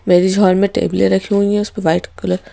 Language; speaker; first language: Hindi; native; Hindi